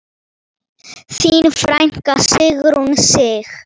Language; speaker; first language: Icelandic; non-native, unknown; Polish